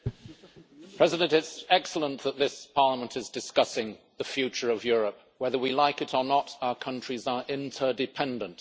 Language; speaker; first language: English; native; English